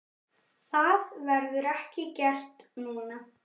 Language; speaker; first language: Icelandic; native; Icelandic